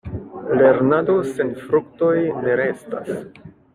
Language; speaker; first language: Esperanto; non-native, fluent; French